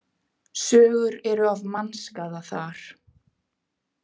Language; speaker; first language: Icelandic; native; Icelandic